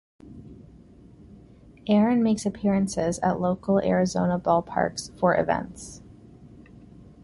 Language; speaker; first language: English; native; English